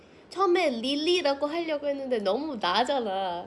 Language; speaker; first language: Korean; non-native, fluent; Thai